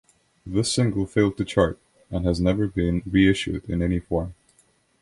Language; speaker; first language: English; non-native, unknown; Estonian